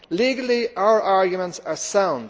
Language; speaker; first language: English; native; English